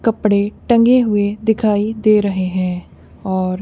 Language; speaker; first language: Hindi; non-native, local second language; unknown